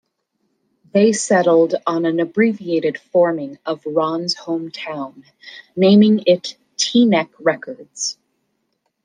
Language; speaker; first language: English; native; English